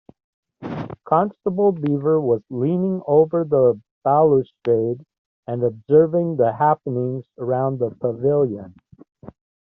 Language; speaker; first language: English; native; English